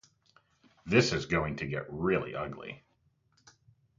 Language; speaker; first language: English; native; English